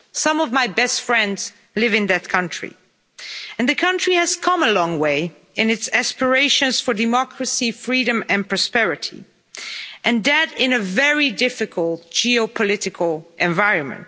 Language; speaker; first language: English; non-native, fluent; Dutch